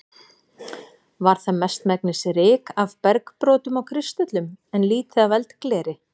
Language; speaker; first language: Icelandic; native; Icelandic